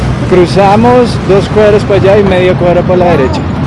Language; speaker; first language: Spanish; native; Spanish